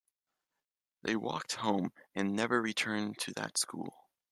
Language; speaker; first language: English; native; English